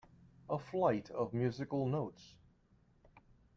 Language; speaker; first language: English; native; English